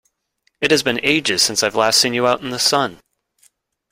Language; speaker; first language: English; native; English